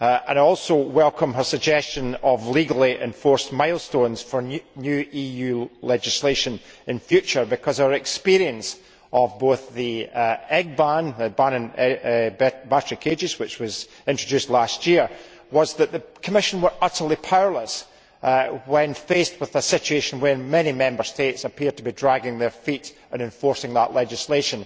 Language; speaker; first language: English; native; English